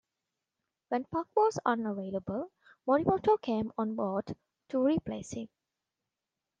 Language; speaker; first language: English; non-native, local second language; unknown